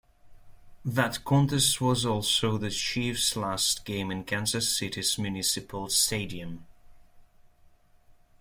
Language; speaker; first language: English; non-native, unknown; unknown